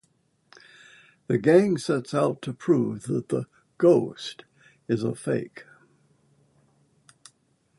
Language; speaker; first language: English; native; English